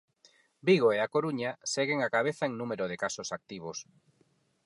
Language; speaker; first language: Galician; non-native, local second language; Spanish